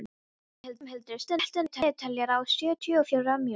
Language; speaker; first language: Icelandic; non-native, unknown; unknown